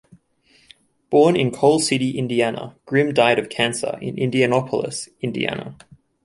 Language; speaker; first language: English; native; English